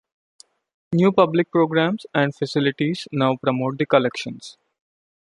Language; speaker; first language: English; non-native, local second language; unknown